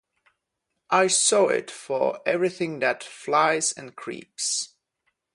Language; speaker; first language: English; non-native, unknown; Polish